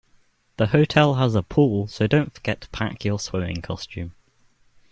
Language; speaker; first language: English; native; English